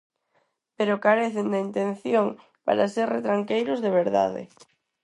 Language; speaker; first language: Galician; non-native, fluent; Spanish